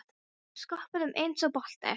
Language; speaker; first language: Icelandic; non-native, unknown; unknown